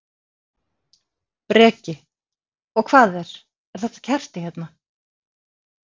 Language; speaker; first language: Icelandic; native; Icelandic